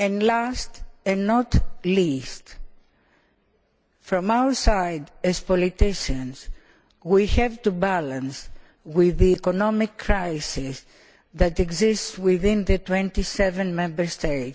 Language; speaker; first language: English; non-native, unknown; Greek